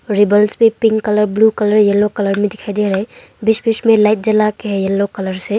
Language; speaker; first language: Hindi; non-native, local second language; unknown